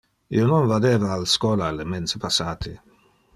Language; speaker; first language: Interlingua; non-native, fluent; Dutch